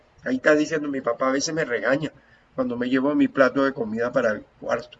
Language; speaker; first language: Spanish; native; Spanish